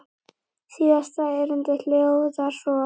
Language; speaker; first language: Icelandic; native; Icelandic